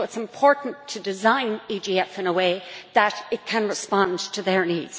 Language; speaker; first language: English; native; English